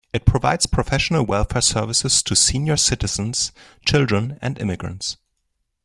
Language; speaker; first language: English; non-native, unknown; German